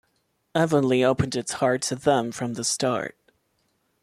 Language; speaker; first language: English; non-native, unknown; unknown